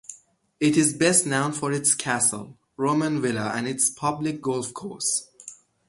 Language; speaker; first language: English; non-native, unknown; Persian